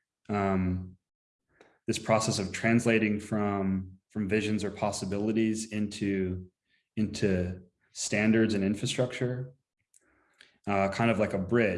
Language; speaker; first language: English; native; English